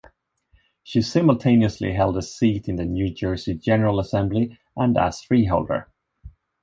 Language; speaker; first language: English; non-native, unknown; Swedish